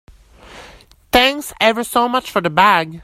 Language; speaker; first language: English; native; English